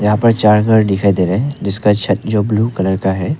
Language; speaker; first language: Hindi; non-native, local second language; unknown